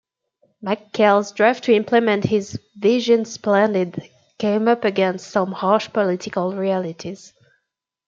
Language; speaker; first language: English; native; English